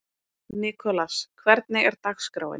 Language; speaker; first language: Icelandic; native; Icelandic